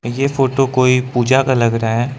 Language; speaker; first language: Hindi; non-native, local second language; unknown